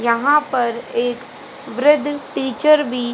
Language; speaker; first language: Hindi; native; Hindi